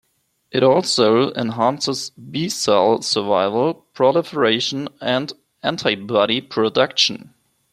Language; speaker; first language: English; non-native, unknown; German